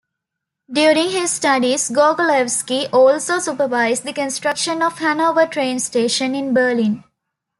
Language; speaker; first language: English; non-native, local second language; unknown